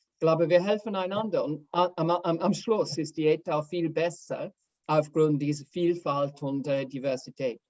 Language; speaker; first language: German; non-native, fluent; English